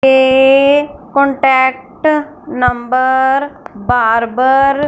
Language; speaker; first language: Hindi; non-native, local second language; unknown